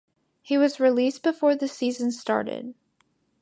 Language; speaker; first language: English; native; English